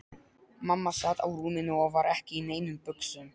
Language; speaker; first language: Icelandic; non-native, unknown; Polish